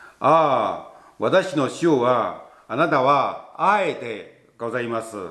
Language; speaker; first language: Japanese; non-native, fluent; Chinese